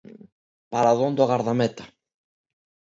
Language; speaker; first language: Galician; non-native, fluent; Spanish